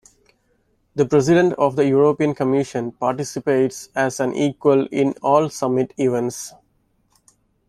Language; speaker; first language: English; non-native, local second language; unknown